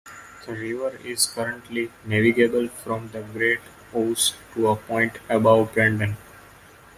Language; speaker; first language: English; non-native, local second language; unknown